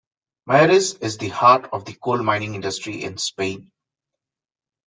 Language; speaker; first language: English; non-native, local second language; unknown